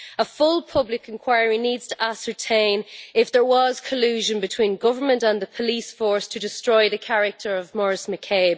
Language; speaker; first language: English; native; English